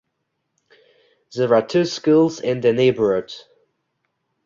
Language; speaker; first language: English; non-native, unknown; Uzbek